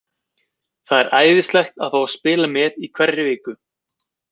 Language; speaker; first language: Icelandic; native; Icelandic